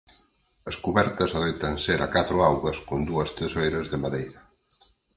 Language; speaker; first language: Galician; native; Galician